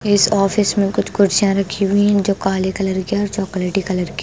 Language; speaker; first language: Hindi; non-native, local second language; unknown